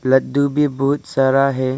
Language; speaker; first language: Hindi; non-native, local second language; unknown